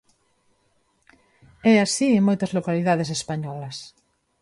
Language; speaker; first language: Galician; non-native, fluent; Spanish